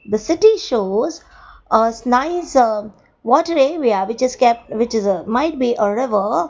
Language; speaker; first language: English; non-native, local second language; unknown